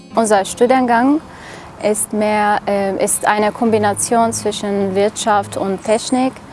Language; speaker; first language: German; non-native, fluent; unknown